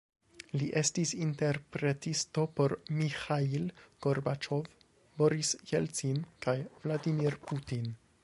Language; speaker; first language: Esperanto; non-native, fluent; English